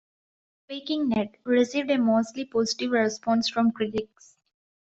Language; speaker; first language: English; non-native, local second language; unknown